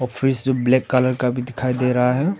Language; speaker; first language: Hindi; non-native, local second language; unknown